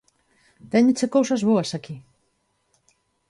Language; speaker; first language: Galician; non-native, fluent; Spanish